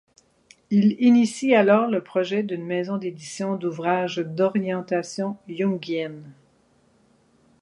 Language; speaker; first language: French; native; French